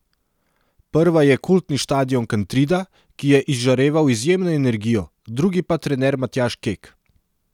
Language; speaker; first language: Slovenian; non-native, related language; Serbian